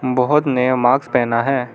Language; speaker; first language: Hindi; non-native, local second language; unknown